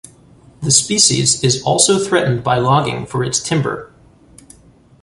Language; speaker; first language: English; native; English